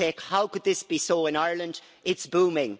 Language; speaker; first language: English; native; English